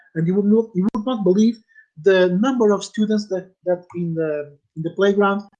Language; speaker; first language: English; non-native, fluent; Portuguese